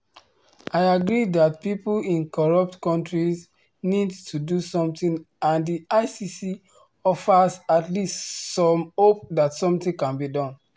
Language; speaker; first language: English; non-native, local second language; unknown